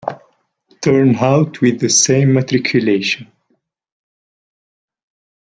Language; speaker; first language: English; non-native, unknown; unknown